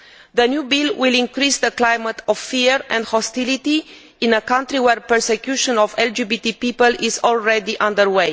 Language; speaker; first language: English; non-native, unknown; Romanian